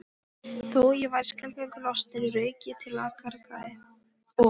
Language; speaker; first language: Icelandic; non-native, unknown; Polish